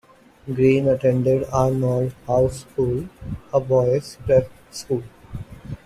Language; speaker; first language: English; non-native, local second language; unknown